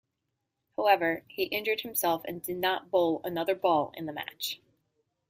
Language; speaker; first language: English; native; English